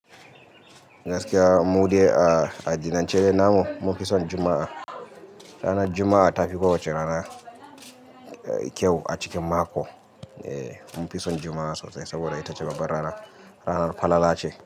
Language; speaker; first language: Hausa; native; Hausa